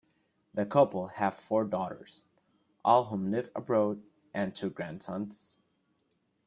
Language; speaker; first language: English; non-native, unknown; Spanish